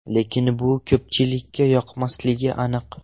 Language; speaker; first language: Uzbek; non-native, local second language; Russian